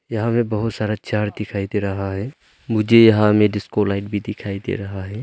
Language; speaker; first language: Hindi; early bilingual, other home language; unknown